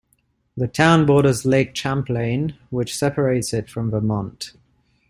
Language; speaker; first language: English; non-native, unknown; Ligurian